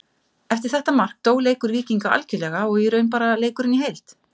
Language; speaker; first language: Icelandic; native; Icelandic